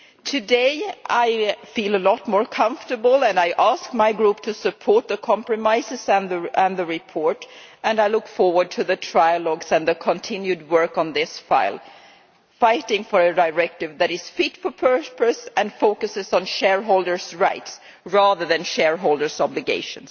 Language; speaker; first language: English; non-native, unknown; Swedish